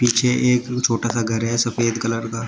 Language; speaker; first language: Hindi; native; Hindi